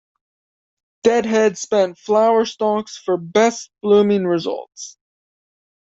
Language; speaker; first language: English; native; English